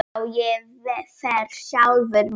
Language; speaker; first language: Icelandic; non-native, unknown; Polish